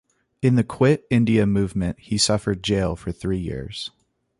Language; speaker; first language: English; native; English